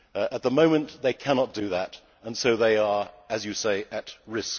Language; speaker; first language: English; native; English